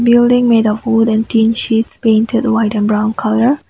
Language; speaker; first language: English; non-native, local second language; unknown